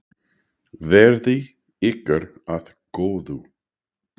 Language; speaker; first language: Icelandic; non-native, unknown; English